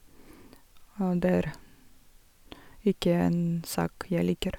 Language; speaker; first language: Norwegian; non-native, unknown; Russian